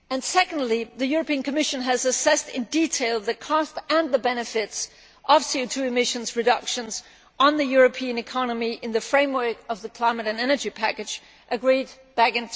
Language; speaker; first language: English; non-native, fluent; Danish